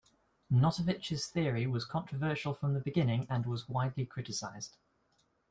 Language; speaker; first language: English; native; English